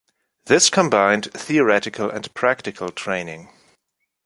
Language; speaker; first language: English; non-native, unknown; German